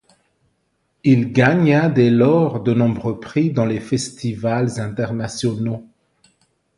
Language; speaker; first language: French; non-native, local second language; Malagasy